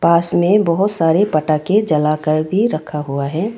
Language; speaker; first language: Hindi; non-native, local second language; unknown